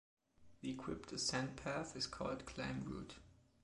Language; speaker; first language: English; non-native, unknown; German